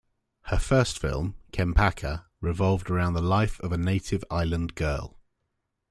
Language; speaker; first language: English; native; English